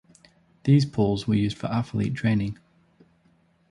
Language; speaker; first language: English; native; English